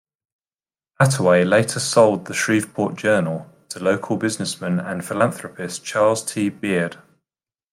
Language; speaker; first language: English; native; English